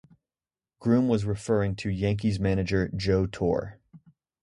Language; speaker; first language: English; native; English